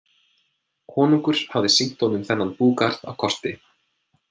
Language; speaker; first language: Icelandic; non-native, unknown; English